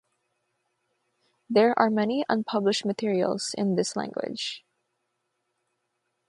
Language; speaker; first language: English; non-native, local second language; Filipino